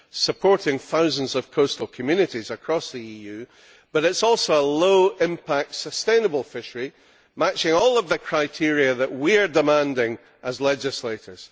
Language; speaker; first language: English; native; English